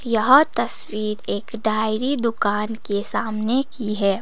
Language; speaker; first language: Hindi; non-native, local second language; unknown